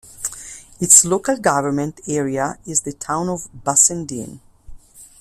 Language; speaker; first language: English; non-native, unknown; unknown